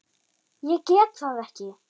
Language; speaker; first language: Icelandic; non-native, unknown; German